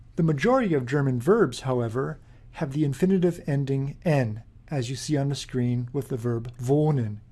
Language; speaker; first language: English; native; English